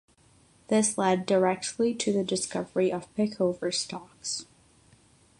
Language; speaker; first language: English; non-native, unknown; Catalan